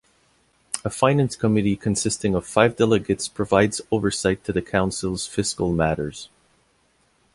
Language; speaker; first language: English; non-native, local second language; French